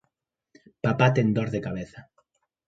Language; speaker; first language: Galician; native; Galician